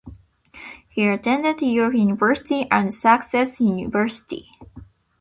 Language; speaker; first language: English; non-native, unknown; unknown